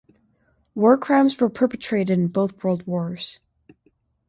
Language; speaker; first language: English; native; English